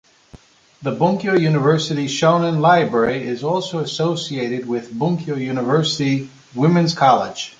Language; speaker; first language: English; non-native, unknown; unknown